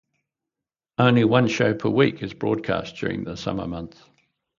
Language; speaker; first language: English; native; English